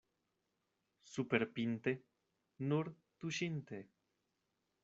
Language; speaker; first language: Esperanto; non-native, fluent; Spanish